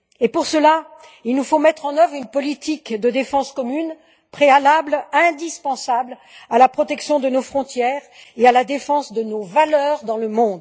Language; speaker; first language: French; native; French